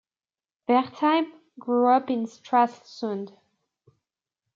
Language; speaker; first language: English; native; English